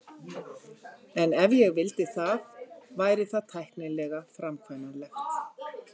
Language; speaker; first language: Icelandic; native; Icelandic